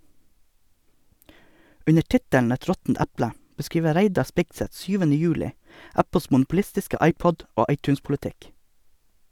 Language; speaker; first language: Norwegian; native; Norwegian